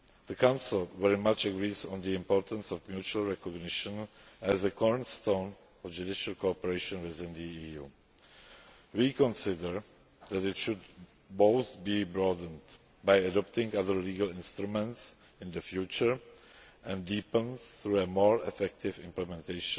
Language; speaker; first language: English; non-native, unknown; Czech